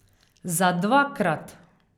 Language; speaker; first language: Slovenian; native; Slovenian